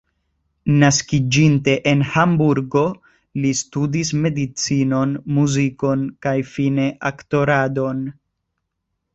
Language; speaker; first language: Esperanto; non-native, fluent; Spanish